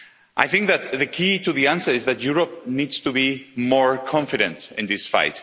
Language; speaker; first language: English; non-native, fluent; Spanish